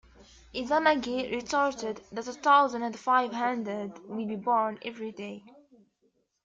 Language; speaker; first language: English; native; English